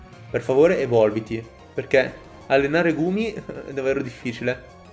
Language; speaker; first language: Italian; native; Italian